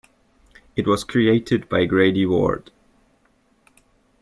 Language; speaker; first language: English; native; English